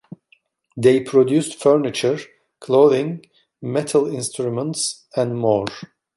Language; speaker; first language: English; non-native, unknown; Turkish